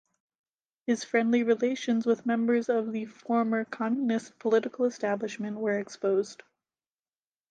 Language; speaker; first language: English; native; English